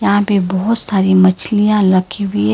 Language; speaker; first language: Hindi; non-native, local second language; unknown